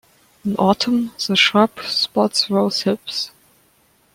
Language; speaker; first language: English; non-native, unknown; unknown